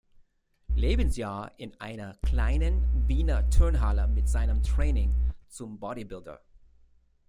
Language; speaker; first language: German; non-native, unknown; English